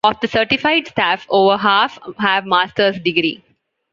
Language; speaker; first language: English; non-native, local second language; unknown